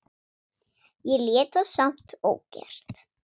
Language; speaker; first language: Icelandic; non-native, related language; Swedish